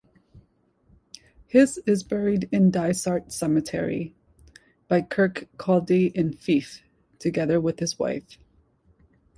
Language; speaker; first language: English; native; English